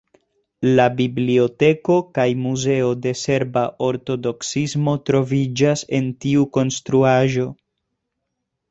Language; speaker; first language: Esperanto; non-native, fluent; Spanish